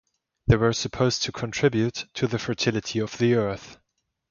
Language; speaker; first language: English; non-native, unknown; German